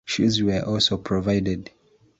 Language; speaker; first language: English; non-native, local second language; Ganda